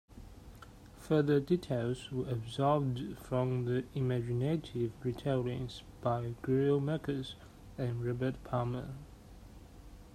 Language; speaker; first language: English; non-native, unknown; Chinese